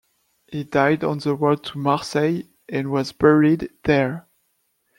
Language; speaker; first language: English; non-native, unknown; French